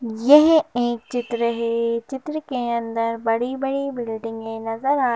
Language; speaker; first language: Hindi; native; Hindi